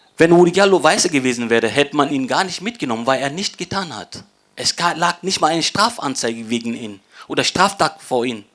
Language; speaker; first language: German; non-native, fluent; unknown